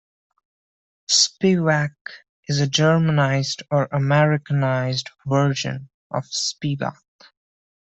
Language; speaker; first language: English; non-native, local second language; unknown